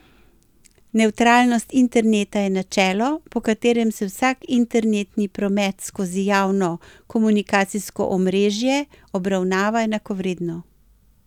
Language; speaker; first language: Slovenian; native; Slovenian